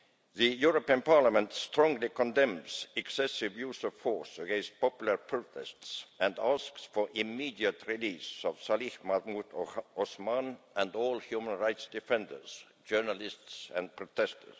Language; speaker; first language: English; non-native, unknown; Estonian